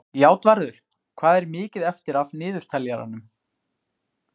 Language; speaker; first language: Icelandic; native; Icelandic